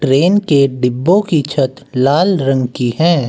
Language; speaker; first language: Hindi; native; Hindi